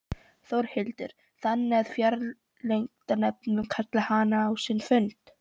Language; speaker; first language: Icelandic; non-native, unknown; Polish